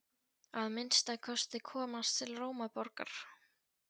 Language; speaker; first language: Icelandic; non-native, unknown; Polish